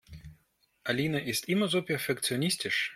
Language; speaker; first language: German; non-native, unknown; Russian